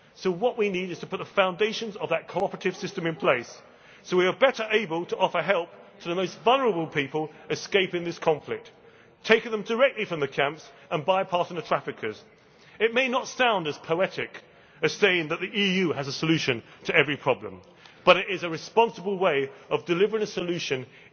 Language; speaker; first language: English; native; English